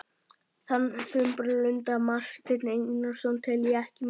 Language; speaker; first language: Icelandic; native; Icelandic